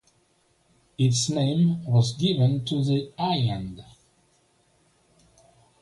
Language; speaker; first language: English; non-native, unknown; French